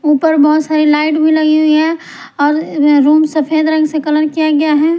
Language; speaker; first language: Hindi; non-native, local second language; Punjabi